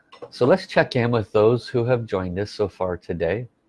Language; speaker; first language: English; native; English